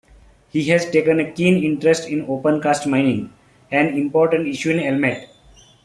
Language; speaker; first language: English; non-native, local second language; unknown